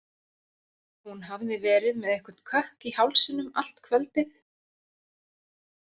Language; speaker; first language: Icelandic; native; Icelandic